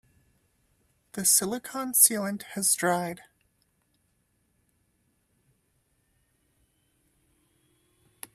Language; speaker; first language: English; native; English